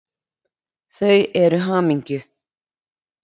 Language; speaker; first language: Icelandic; native; Icelandic